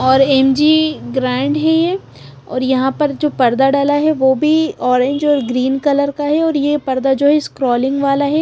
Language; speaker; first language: Hindi; non-native, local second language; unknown